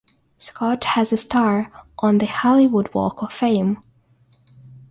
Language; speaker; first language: English; non-native, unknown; Russian